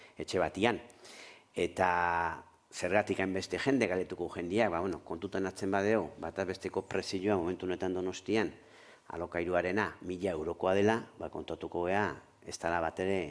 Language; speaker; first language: Basque; native; Basque